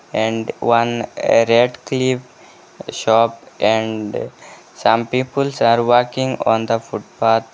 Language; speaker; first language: English; non-native, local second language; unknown